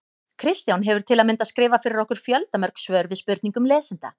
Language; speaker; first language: Icelandic; native; Icelandic